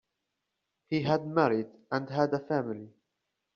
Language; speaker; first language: English; native; English